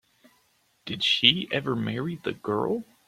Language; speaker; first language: English; native; English